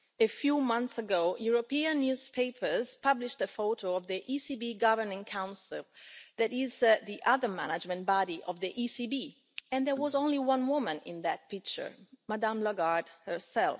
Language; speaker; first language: English; non-native, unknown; Italian